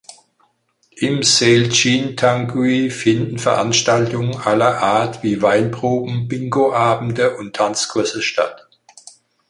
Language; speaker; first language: German; native; German